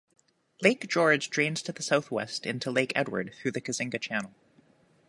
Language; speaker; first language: English; native; English